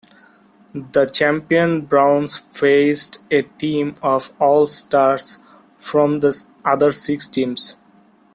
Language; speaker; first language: English; non-native, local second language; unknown